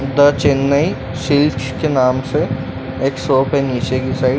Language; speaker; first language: Hindi; native; Hindi